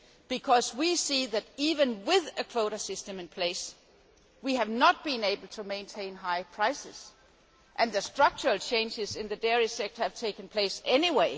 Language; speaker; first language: English; non-native, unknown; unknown